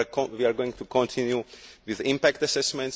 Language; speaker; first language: English; non-native, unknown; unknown